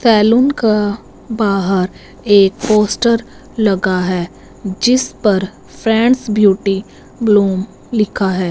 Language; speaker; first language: Hindi; non-native, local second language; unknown